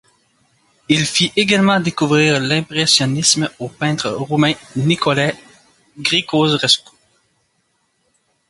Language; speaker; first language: French; native; French